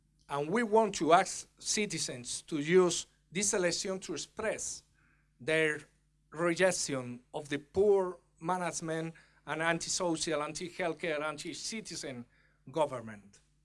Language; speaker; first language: English; non-native, fluent; Spanish